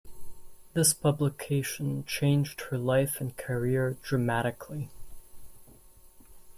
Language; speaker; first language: English; non-native, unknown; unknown